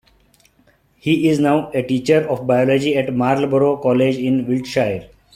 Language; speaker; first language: English; non-native, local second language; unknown